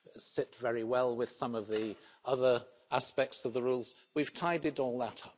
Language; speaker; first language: English; native; English